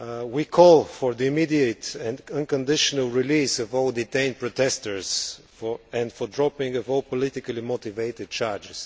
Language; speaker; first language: English; non-native, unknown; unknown